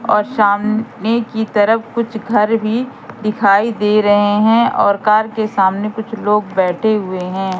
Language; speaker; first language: Hindi; native; Hindi